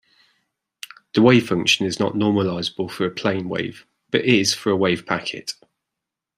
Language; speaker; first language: English; native; English